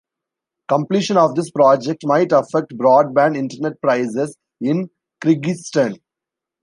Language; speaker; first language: English; non-native, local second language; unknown